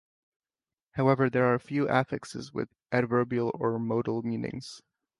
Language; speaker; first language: English; native; English